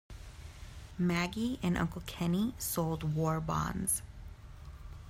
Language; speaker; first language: English; native; English